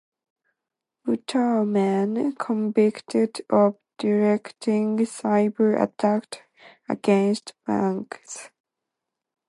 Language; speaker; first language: English; non-native, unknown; Japanese